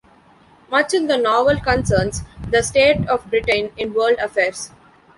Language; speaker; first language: English; non-native, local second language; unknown